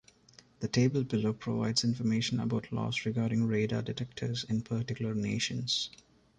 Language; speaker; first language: English; non-native, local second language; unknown